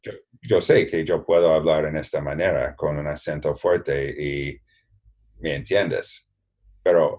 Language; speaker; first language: Spanish; non-native, fluent; English